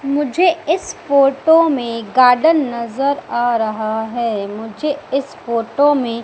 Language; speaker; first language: Hindi; native; Hindi